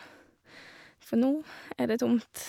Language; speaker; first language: Norwegian; native; Norwegian